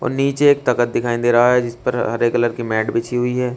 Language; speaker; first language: Hindi; native; Hindi